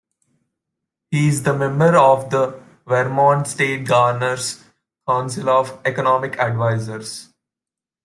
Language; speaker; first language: English; non-native, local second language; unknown